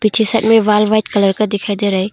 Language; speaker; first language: Hindi; non-native, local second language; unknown